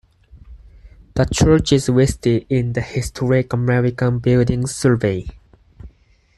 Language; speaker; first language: English; non-native, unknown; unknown